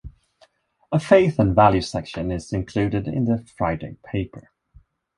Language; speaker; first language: English; non-native, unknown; Swedish